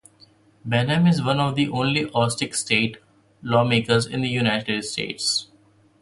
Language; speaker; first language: English; non-native, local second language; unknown